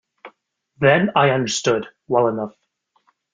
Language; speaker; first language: English; native; English